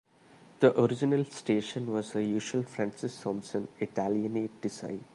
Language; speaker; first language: English; non-native, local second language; Malayalam